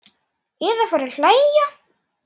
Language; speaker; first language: Icelandic; native; Icelandic